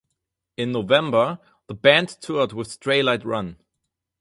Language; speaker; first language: English; non-native, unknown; German